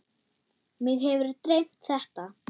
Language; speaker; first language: Icelandic; non-native, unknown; German